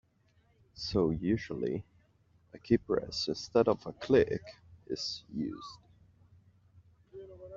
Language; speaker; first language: English; native; English